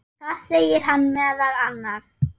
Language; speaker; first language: Icelandic; non-native, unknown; German